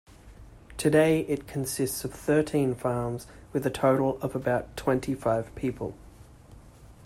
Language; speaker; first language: English; native; English